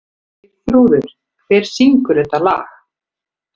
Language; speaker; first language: Icelandic; native; Icelandic